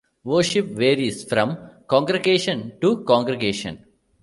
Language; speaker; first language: English; non-native, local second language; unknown